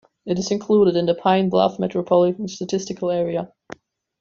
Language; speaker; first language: English; non-native, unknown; German